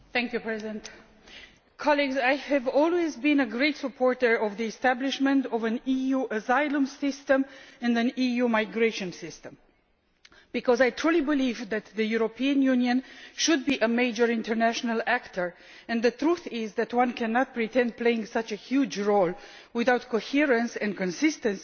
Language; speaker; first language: English; non-native, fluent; Romanian